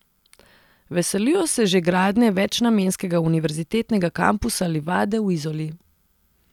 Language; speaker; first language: Slovenian; non-native, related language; Serbian